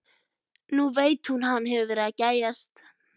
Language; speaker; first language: Icelandic; native; Icelandic